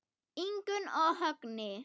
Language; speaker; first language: Icelandic; non-native, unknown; German